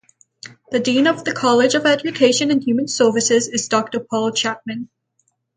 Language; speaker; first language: English; native; English